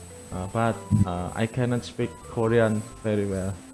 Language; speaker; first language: English; non-native, learner; Indonesian